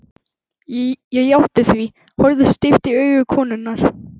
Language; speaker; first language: Icelandic; native; Icelandic